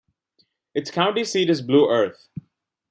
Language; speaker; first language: English; non-native, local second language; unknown